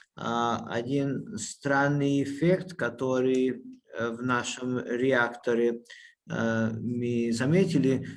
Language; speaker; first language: Russian; non-native, fluent; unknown